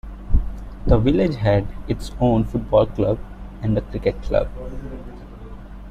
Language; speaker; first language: English; non-native, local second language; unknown